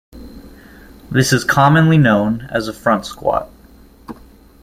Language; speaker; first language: English; native; English